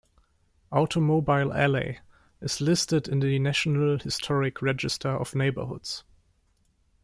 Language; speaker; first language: English; non-native, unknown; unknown